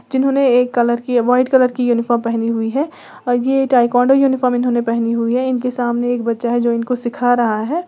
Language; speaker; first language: Hindi; native; Hindi